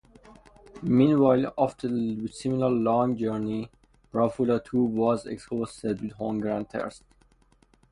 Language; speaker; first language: English; non-native, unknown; Persian